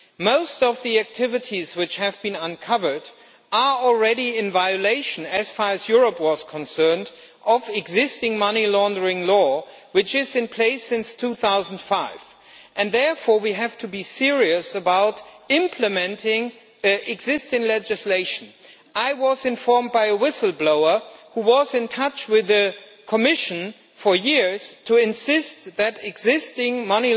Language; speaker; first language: English; non-native, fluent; German